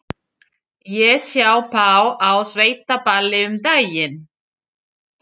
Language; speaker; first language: Icelandic; non-native, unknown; French